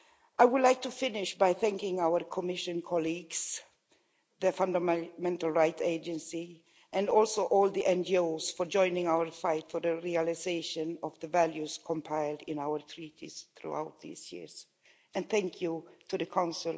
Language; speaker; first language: English; non-native, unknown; Swedish